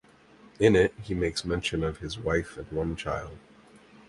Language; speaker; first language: English; native; English